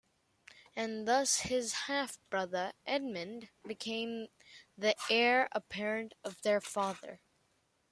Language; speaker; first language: English; native; English